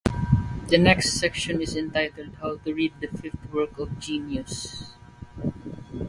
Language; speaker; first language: English; non-native, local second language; Waray